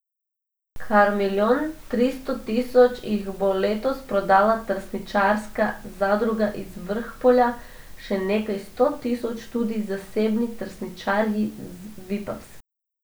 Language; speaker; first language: Slovenian; non-native, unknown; Macedonian